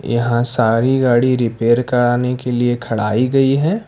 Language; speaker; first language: Hindi; non-native, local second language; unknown